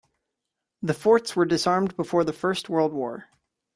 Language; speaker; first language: English; native; English